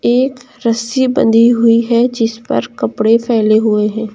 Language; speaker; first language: Hindi; native; Hindi